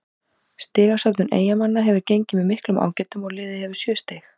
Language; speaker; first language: Icelandic; native; Icelandic